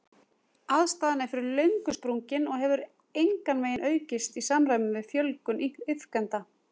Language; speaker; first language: Icelandic; native; Icelandic